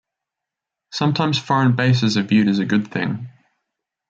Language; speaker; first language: English; native; English